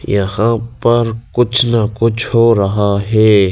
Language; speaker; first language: Hindi; native; Hindi